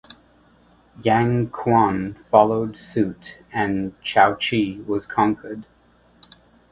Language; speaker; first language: English; native; English